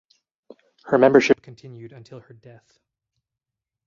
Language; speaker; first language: English; native; English